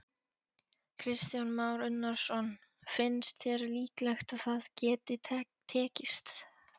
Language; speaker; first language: Icelandic; non-native, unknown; Polish